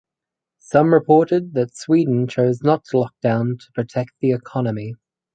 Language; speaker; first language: English; native; English